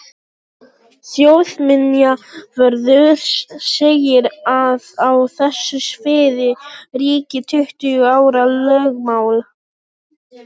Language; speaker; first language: Icelandic; non-native, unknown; Polish